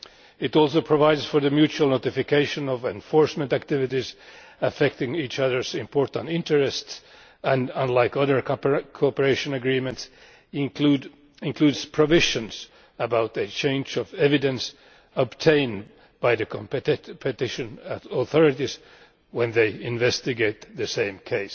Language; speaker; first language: English; non-native, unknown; Finnish